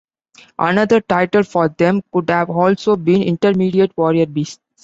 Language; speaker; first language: English; non-native, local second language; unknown